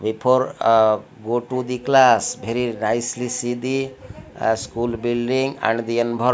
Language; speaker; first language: English; non-native, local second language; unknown